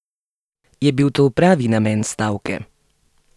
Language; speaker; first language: Slovenian; native; Slovenian